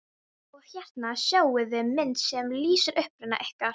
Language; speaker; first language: Icelandic; non-native, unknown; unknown